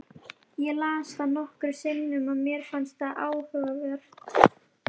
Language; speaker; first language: Icelandic; native; Icelandic